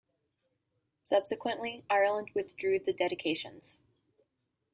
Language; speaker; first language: English; native; English